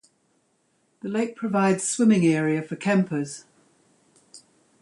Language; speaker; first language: English; native; English